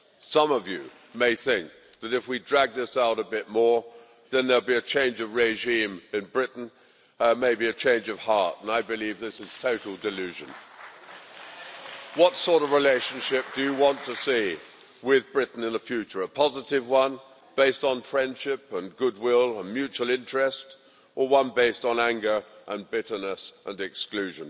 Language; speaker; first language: English; native; English